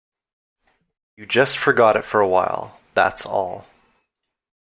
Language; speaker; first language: English; native; English